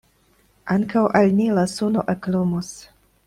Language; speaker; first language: Esperanto; non-native, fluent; Russian